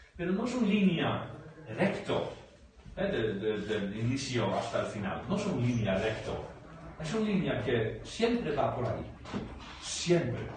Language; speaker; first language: Spanish; non-native, fluent; Dutch